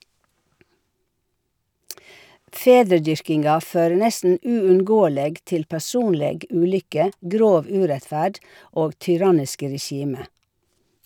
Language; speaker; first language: Norwegian; native; Norwegian